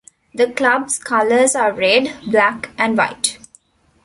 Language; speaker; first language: English; non-native, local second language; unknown